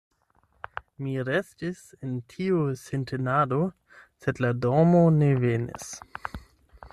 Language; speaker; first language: Esperanto; non-native, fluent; German